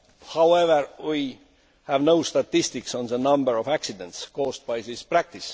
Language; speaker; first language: English; non-native, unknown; Estonian